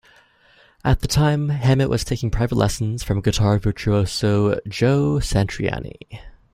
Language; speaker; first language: English; native; English